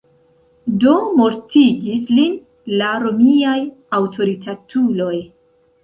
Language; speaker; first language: Esperanto; non-native, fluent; Central Kurdish